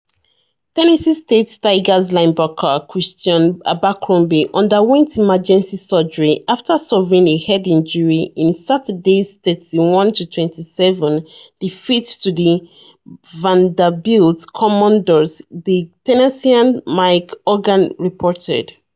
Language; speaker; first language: English; non-native, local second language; Yoruba